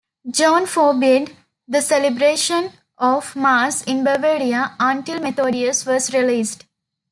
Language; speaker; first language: English; non-native, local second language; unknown